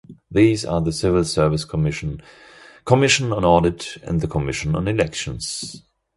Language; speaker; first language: English; non-native, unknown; German